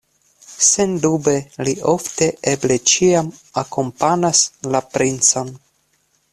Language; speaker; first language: Esperanto; non-native, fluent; Russian